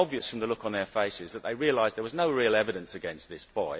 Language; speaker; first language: English; native; English